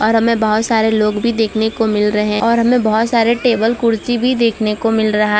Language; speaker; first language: Hindi; non-native, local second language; Gujarati